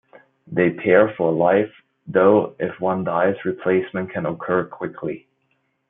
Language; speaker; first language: English; non-native, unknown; German